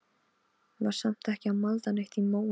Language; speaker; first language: Icelandic; non-native, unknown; Polish